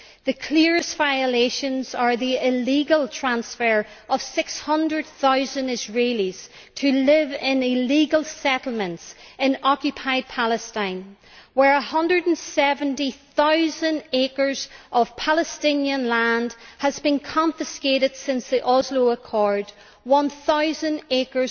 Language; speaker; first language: English; native; English